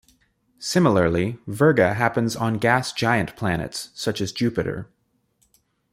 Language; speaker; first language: English; native; English